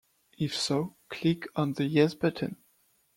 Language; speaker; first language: English; non-native, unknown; French